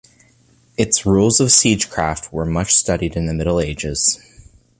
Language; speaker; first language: English; native; English